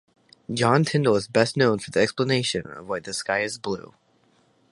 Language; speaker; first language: English; native; English